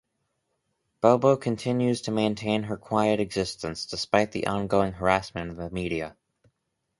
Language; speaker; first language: English; native; English